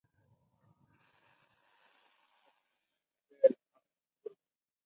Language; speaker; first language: English; non-native, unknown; Spanish